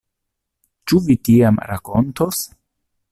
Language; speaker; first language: Esperanto; non-native, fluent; Italian